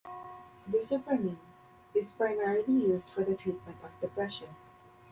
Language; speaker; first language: English; non-native, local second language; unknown